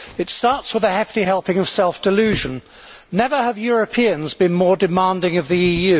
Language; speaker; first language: English; native; English